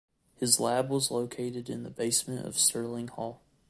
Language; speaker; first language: English; native; English